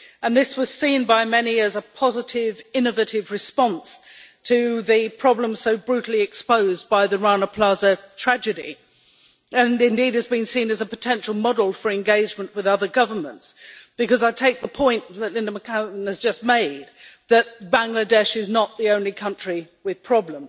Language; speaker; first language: English; native; English